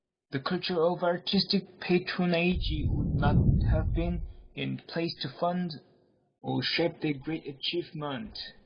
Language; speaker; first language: English; non-native, learner; Korean